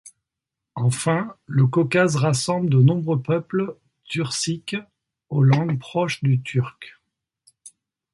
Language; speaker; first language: French; native; French